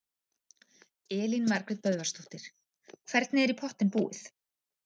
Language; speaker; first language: Icelandic; native; Icelandic